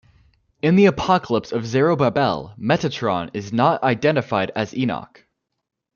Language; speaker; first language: English; native; English